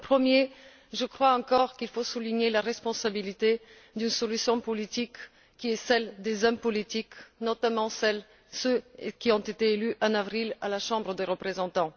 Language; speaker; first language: French; non-native, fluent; Bulgarian